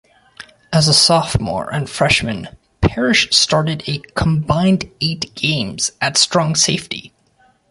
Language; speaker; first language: English; native; English